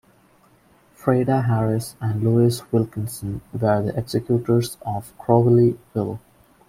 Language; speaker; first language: English; non-native, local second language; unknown